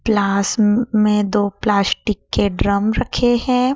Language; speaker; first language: Hindi; native; Hindi